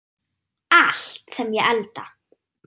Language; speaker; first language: Icelandic; non-native, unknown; German